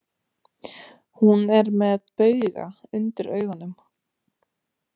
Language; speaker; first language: Icelandic; non-native, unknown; Romanian